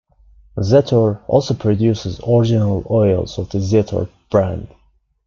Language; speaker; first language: English; non-native, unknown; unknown